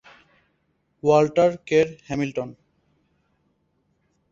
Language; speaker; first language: English; non-native, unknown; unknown